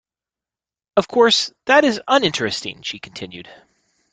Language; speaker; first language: English; native; English